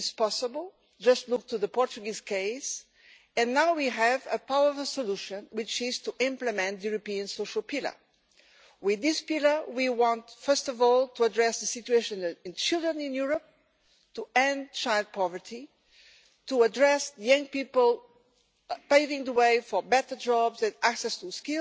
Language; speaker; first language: English; non-native, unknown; Portuguese